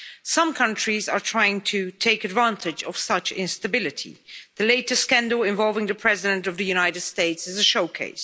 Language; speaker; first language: English; non-native, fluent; Dutch